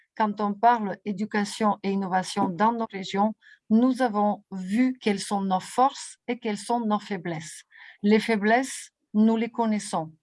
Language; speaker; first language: French; non-native, fluent; Bulgarian